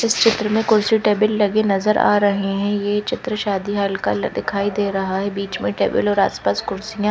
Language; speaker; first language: Hindi; non-native, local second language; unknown